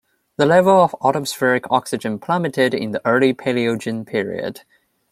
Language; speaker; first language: English; non-native, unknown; Chinese